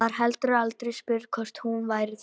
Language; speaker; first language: Icelandic; non-native, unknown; Polish